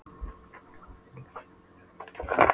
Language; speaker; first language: Icelandic; non-native, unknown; Polish